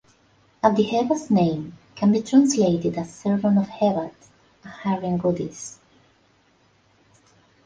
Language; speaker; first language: English; non-native, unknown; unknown